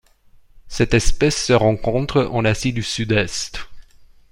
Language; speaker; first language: French; non-native, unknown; Romanian